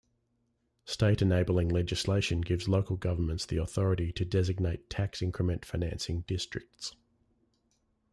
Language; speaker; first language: English; native; English